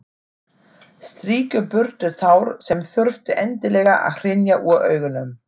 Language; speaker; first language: Icelandic; non-native, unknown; German